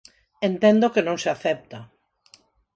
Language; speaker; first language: Galician; non-native, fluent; Spanish